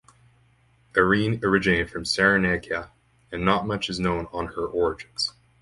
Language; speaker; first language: English; native; English